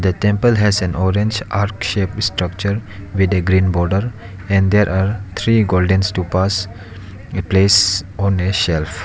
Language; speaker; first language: English; non-native, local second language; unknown